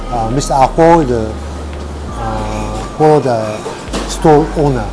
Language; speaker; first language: English; non-native, fluent; Japanese